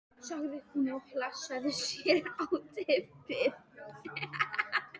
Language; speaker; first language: Icelandic; non-native, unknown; Polish